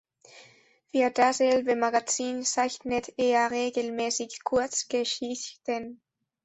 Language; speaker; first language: German; non-native, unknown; Spanish